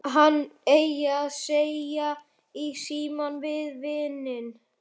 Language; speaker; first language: Icelandic; native; Icelandic